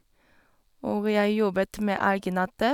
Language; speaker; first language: Norwegian; non-native, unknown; Korean